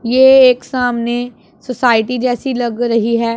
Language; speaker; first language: Hindi; non-native, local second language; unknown